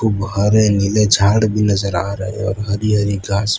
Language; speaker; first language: Hindi; non-native, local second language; Gujarati